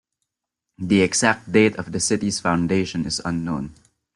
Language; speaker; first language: English; non-native, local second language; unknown